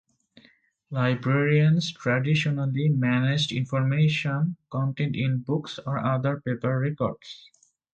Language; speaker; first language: English; non-native, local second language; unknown